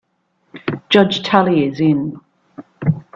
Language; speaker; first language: English; native; English